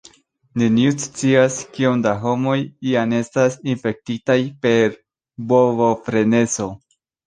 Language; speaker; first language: Esperanto; non-native, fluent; Spanish